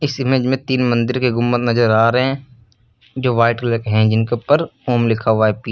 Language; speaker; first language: Hindi; native; Hindi